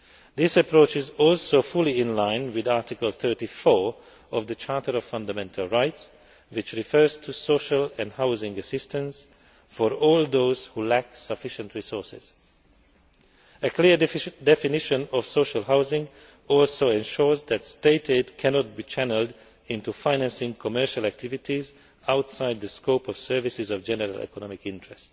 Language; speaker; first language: English; non-native, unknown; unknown